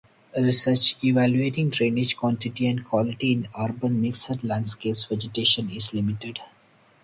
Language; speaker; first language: English; non-native, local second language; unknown